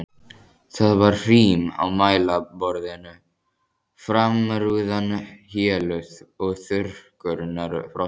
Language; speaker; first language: Icelandic; native; Icelandic